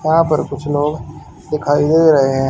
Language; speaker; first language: Hindi; native; Hindi